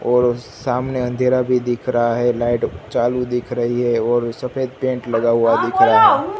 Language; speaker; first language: Hindi; non-native, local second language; Gujarati